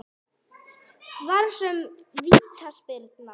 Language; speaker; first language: Icelandic; non-native, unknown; English